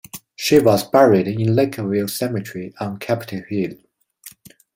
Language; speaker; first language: English; non-native, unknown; Chinese